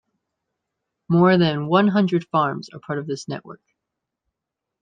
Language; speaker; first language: English; native; English